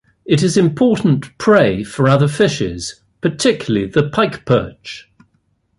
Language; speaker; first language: English; native; English